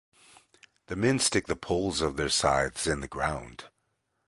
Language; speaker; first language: English; native; English